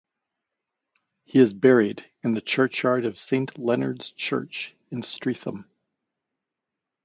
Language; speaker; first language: English; native; English